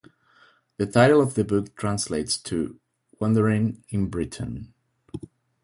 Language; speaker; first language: English; non-native, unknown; Spanish